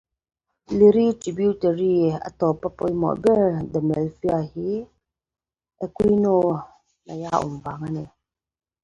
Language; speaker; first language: English; native; English